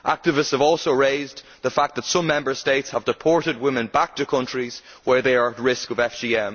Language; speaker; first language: English; native; English